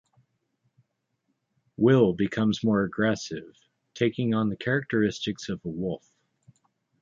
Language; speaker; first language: English; native; English